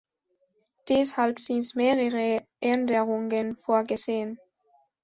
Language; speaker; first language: German; non-native, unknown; Spanish